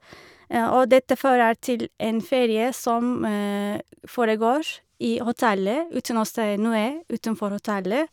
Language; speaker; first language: Norwegian; non-native, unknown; Turkish